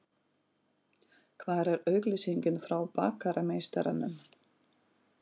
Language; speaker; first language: Icelandic; non-native, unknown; Russian